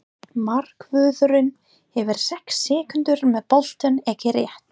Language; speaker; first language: Icelandic; non-native, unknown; English